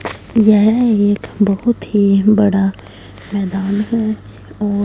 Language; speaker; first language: Hindi; non-native, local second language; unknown